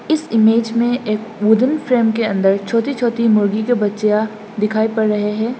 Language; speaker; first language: Hindi; non-native, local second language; Bangla